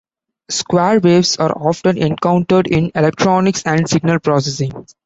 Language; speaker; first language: English; non-native, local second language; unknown